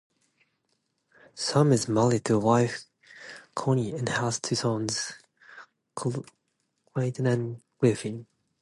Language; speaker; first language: English; non-native, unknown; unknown